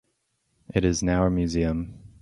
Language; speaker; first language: English; native; English